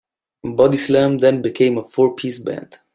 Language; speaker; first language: English; non-native, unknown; German